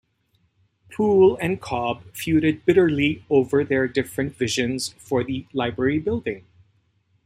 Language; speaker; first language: English; native; English